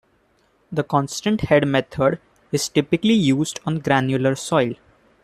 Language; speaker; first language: English; non-native, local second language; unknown